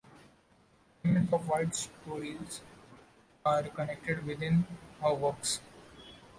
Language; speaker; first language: English; non-native, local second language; Marathi